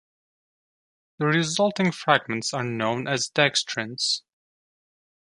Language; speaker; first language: English; non-native, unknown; Turkish